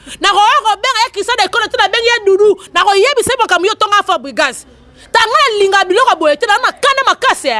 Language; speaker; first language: Lingala; native; Lingala